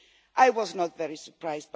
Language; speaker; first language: English; non-native, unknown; Swedish